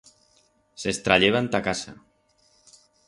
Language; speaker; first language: Aragonese; non-native, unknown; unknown